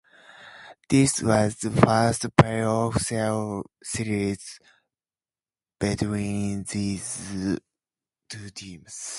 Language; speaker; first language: English; native; English